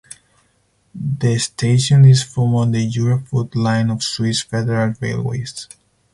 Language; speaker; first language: English; non-native, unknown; Spanish